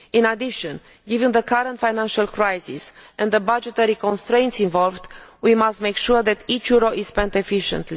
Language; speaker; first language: English; non-native, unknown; Romanian